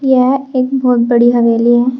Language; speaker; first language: Hindi; native; Hindi